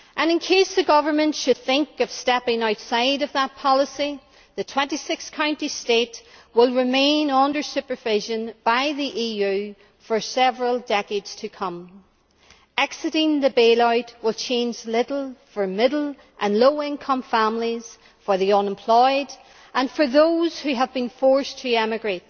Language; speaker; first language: English; native; English